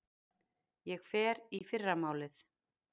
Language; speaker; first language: Icelandic; native; Icelandic